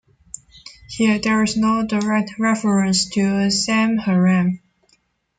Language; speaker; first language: English; non-native, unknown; Chinese